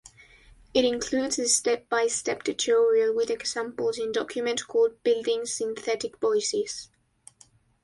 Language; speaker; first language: English; non-native, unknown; Spanish